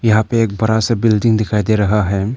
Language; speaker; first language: Hindi; non-native, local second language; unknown